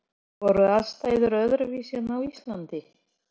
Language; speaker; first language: Icelandic; non-native, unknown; Polish